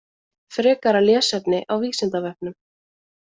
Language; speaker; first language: Icelandic; native; Icelandic